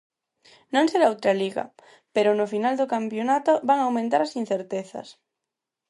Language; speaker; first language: Galician; non-native, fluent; Spanish